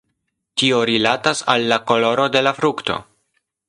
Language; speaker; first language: Esperanto; non-native, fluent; Polish